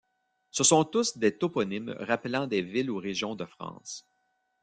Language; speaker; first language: French; native; French